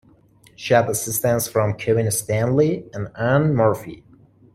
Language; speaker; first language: English; non-native, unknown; Persian